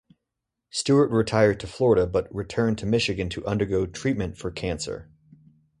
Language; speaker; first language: English; native; English